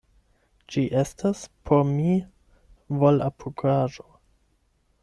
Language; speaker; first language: Esperanto; non-native, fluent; German